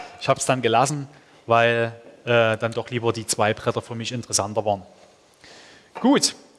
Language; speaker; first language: German; non-native, fluent; Hungarian